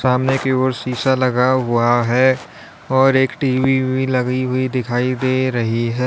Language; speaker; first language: Hindi; native; Hindi